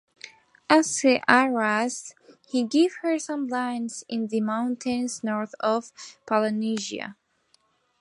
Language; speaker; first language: English; non-native, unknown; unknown